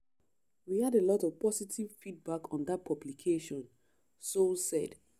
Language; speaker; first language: English; non-native, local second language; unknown